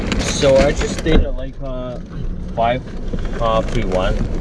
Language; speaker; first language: English; non-native, fluent; Russian